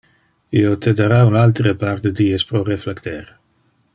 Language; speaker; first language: Interlingua; non-native, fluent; Dutch